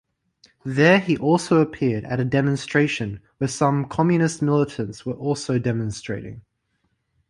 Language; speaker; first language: English; native; English